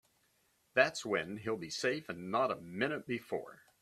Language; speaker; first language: English; native; English